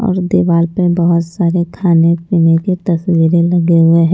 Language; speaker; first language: Hindi; non-native, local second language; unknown